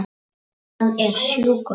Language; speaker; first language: Icelandic; non-native, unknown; Polish